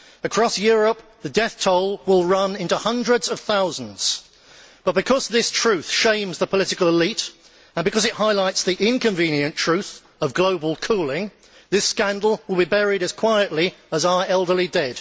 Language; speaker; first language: English; native; English